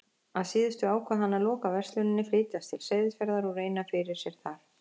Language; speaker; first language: Icelandic; native; Icelandic